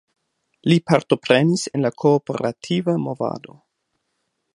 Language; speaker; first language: Esperanto; non-native, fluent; German